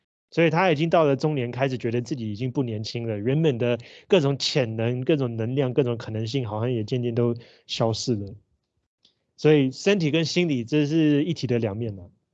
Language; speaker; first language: Chinese; native; Chinese